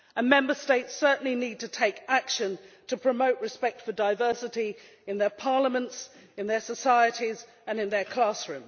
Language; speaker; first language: English; native; English